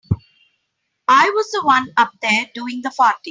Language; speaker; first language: English; non-native, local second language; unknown